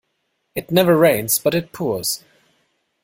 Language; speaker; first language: English; non-native, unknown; German